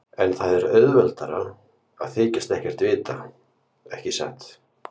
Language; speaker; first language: Icelandic; native; Icelandic